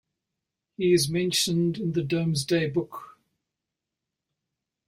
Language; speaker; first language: English; native; English